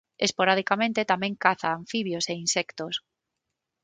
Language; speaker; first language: Galician; non-native, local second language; Spanish